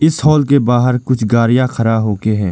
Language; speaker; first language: Hindi; non-native, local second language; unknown